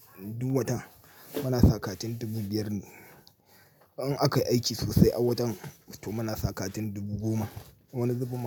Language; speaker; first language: Hausa; native; Hausa